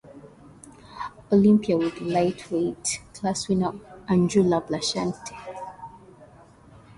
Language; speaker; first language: English; native; English